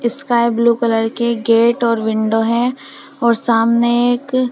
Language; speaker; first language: Hindi; native; Hindi